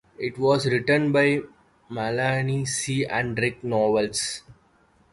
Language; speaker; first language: English; non-native, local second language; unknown